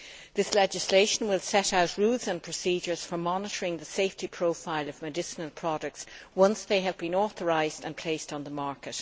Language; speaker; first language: English; native; English